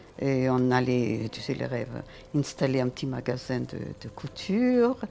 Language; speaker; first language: French; non-native, fluent; German